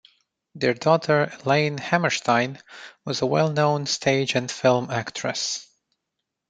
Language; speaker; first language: English; non-native, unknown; Romanian